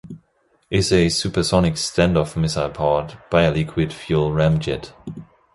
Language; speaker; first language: English; non-native, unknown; German